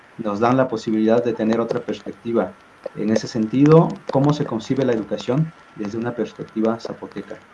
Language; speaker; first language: Spanish; non-native, local second language; Zapotec